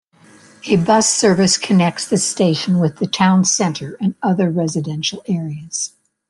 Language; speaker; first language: English; native; English